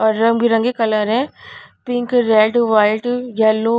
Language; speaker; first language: Hindi; non-native, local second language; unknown